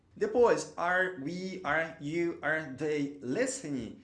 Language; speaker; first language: English; non-native, fluent; Portuguese